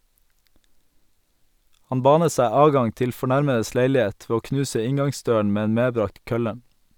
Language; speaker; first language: Norwegian; native; Norwegian